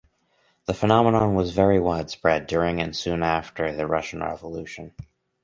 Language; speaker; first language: English; native; English